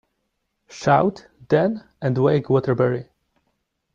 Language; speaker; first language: English; non-native, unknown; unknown